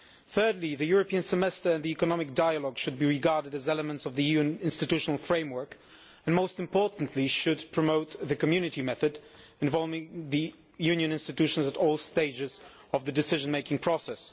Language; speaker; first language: English; non-native, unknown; Polish